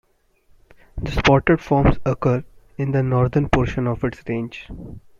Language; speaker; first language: English; non-native, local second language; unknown